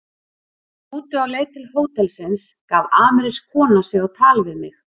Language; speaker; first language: Icelandic; native; Icelandic